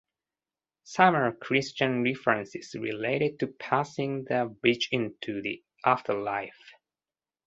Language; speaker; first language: English; non-native, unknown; Japanese